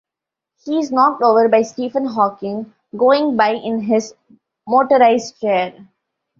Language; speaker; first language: English; non-native, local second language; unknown